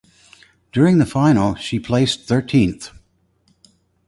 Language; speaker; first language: English; native; English